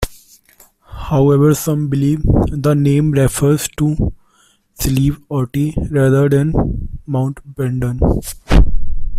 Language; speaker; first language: English; non-native, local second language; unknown